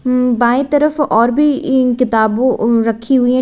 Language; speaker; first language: Hindi; native; Hindi